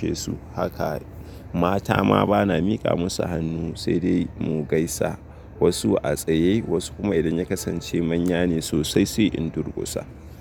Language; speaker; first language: Hausa; native; Hausa